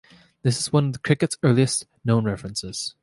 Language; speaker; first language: English; native; English